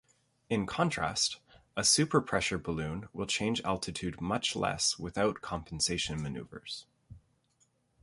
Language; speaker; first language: English; native; English